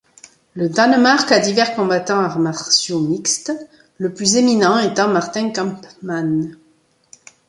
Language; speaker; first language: French; native; French